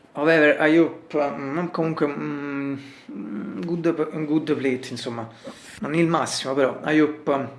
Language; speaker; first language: English; non-native, learner; Italian